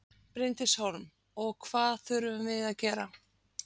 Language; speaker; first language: Icelandic; native; Icelandic